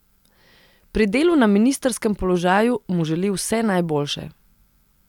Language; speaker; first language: Slovenian; non-native, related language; Serbian